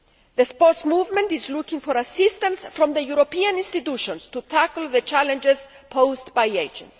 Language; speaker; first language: English; non-native, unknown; Greek